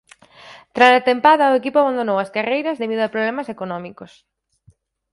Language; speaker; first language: Galician; native; Galician